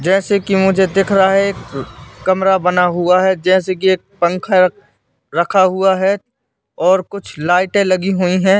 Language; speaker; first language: Hindi; native; Hindi